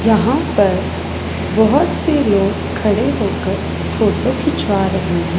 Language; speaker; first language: Hindi; non-native, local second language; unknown